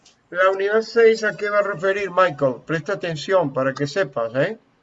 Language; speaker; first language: Spanish; native; Spanish